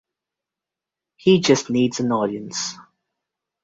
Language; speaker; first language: English; native; English